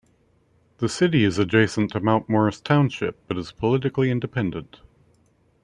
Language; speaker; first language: English; native; English